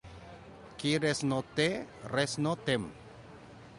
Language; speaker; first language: Catalan; non-native, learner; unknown